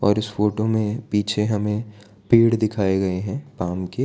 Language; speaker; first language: Hindi; non-native, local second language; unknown